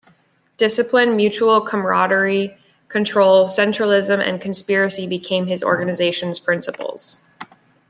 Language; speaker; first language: English; native; English